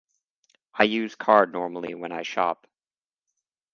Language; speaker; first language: English; native; English